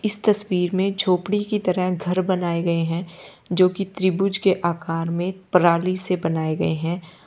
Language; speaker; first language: Hindi; native; Hindi